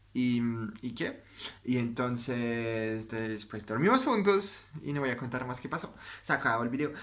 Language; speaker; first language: Spanish; non-native, fluent; French